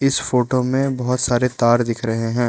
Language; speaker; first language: Hindi; non-native, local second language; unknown